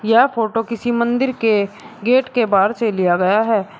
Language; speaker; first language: Hindi; native; Hindi